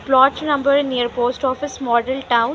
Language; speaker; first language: English; non-native, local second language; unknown